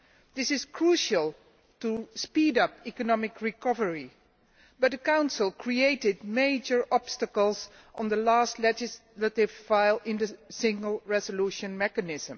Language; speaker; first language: English; non-native, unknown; Dutch